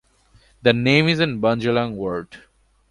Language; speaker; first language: English; non-native, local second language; Bangla